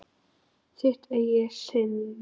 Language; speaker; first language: Icelandic; native; Icelandic